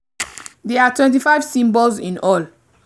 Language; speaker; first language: English; non-native, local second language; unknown